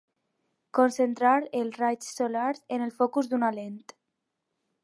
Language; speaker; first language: Catalan; non-native, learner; Spanish